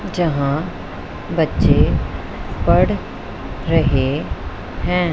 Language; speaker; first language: Hindi; non-native, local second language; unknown